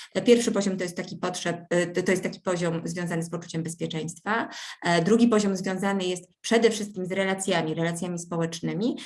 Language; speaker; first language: Polish; native; Polish